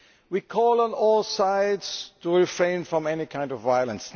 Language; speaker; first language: English; non-native, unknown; German